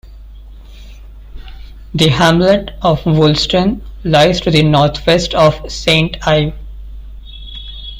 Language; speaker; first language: English; non-native, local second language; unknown